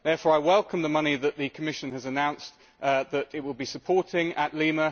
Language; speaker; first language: English; native; English